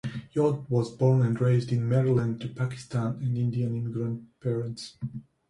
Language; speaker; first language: English; non-native, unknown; Georgian